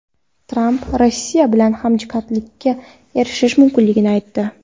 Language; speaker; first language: Uzbek; non-native, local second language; Kara-Kalpak